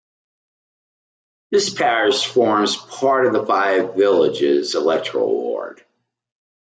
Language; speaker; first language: English; native; English